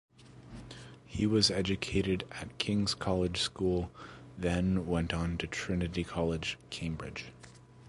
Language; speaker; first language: English; native; English